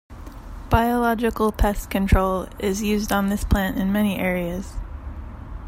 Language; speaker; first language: English; native; English